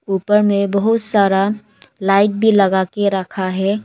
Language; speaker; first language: Hindi; early bilingual, other home language; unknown